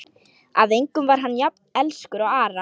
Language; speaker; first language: Icelandic; non-native, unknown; Lithuanian